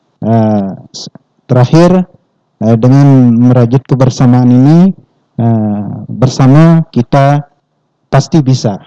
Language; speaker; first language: Indonesian; non-native, local second language; Balinese